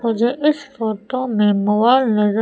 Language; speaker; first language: Hindi; native; Hindi